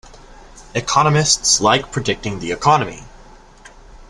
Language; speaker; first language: English; native; English